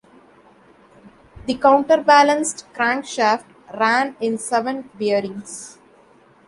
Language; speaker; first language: English; non-native, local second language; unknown